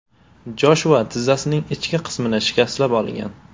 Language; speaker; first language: Uzbek; native; Uzbek